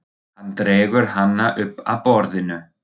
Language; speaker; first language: Icelandic; non-native, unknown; German